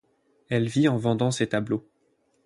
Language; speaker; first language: French; native; French